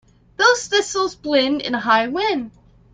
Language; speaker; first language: English; native; English